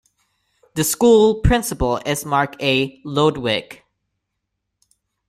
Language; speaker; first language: English; non-native, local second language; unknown